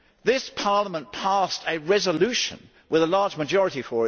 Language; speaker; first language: English; native; English